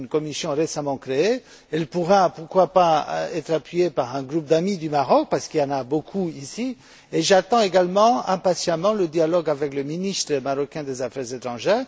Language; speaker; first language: French; non-native, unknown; Romanian